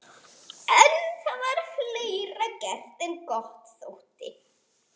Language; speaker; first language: Icelandic; non-native, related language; Norwegian